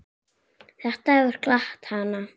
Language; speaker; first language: Icelandic; native; Icelandic